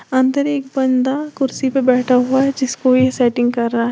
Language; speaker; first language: Hindi; native; Hindi